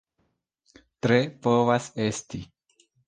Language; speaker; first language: Esperanto; non-native, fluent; Spanish